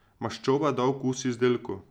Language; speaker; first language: Slovenian; native; Slovenian